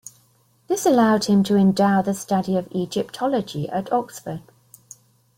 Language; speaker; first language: English; native; English